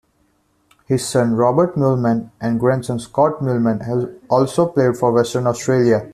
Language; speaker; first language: English; non-native, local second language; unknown